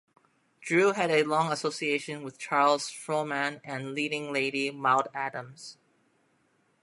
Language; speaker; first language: English; native; English